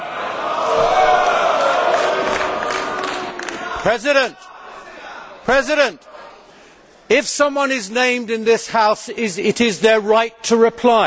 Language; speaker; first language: English; native; English